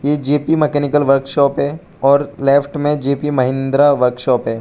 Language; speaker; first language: Hindi; non-native, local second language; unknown